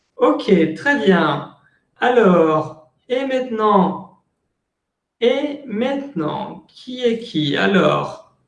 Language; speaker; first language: French; non-native, fluent; Spanish